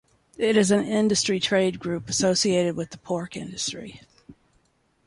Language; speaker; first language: English; native; English